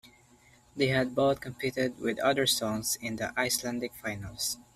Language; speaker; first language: English; non-native, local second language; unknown